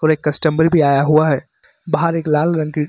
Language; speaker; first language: Hindi; native; Hindi